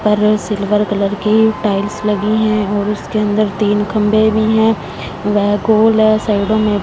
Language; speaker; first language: Hindi; non-native, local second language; Punjabi